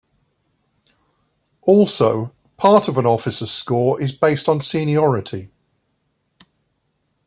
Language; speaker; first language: English; native; English